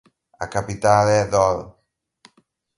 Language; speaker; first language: Galician; native; Galician